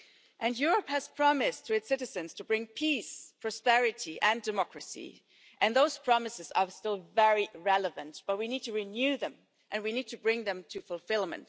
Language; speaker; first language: English; non-native, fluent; German